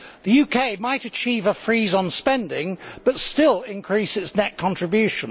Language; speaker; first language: English; native; English